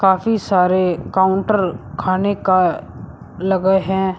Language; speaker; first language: Hindi; native; Hindi